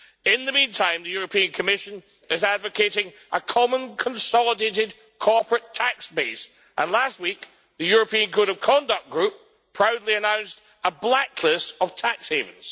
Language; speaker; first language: English; native; English